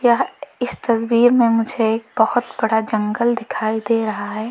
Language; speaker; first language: Hindi; native; Hindi